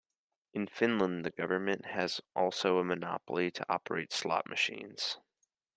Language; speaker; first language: English; native; English